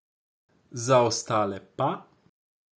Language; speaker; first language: Slovenian; non-native, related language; Croatian